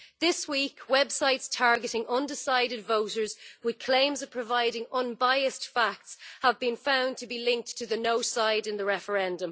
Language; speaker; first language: English; native; English